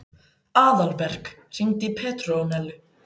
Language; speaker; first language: Icelandic; native; Icelandic